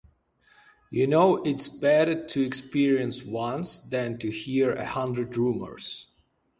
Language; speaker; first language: English; native; English